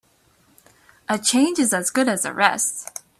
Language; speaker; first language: English; native; English